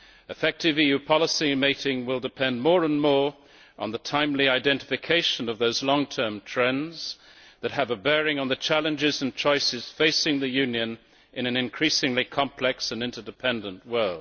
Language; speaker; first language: English; native; English